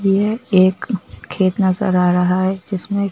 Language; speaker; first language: Hindi; native; Hindi